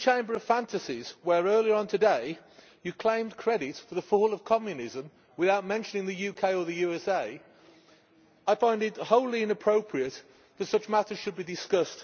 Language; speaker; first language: English; native; English